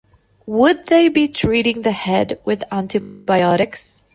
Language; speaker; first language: English; non-native, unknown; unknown